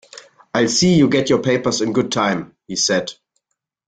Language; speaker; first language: English; non-native, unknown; German